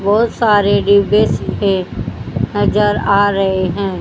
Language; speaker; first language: Hindi; native; Hindi